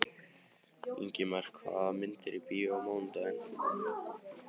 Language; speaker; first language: Icelandic; native; Icelandic